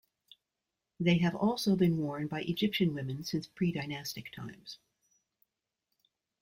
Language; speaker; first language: English; native; English